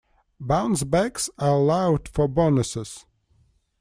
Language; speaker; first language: English; non-native, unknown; Russian